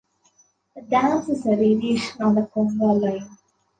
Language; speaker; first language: English; non-native, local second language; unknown